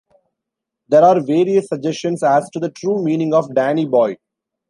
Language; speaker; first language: English; non-native, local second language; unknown